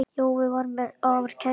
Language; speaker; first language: Icelandic; native; Icelandic